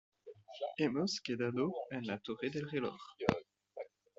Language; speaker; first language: Spanish; non-native, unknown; French